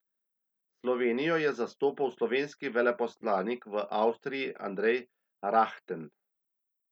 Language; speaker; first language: Slovenian; native; Slovenian